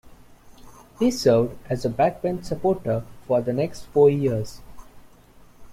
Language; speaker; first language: English; non-native, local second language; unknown